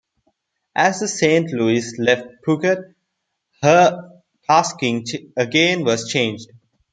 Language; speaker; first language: English; non-native, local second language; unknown